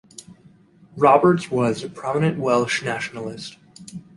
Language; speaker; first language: English; native; English